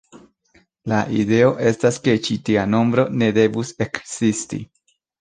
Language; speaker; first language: Esperanto; non-native, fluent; Spanish